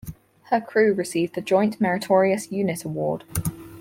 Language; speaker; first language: English; native; English